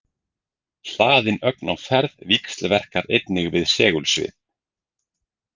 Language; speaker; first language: Icelandic; native; Icelandic